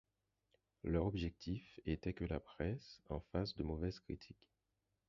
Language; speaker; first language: French; non-native, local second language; Haitian Creole